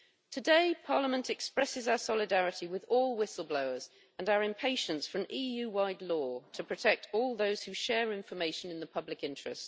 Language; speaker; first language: English; native; English